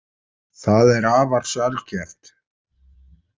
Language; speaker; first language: Icelandic; native; Icelandic